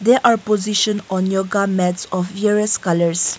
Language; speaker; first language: English; non-native, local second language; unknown